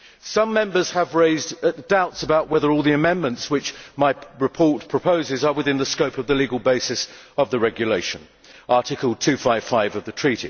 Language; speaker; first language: English; native; English